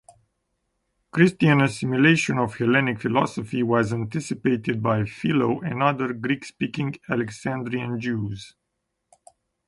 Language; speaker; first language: English; non-native, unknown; Romanian